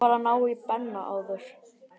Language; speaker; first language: Icelandic; native; Icelandic